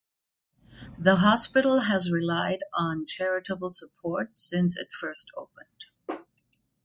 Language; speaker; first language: English; non-native, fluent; German